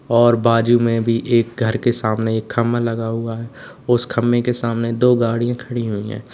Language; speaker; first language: Hindi; native; Hindi